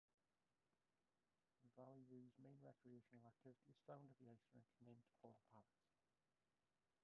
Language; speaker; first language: English; native; English